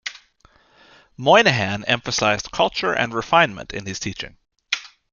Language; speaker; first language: English; native; English